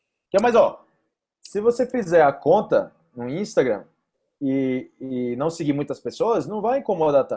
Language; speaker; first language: Portuguese; native; Portuguese